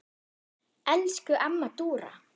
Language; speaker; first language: Icelandic; non-native, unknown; German